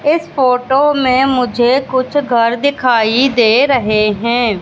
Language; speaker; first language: Hindi; native; Hindi